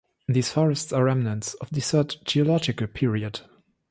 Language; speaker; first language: English; non-native, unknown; German